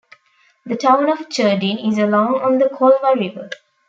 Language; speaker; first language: English; non-native, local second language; Tamil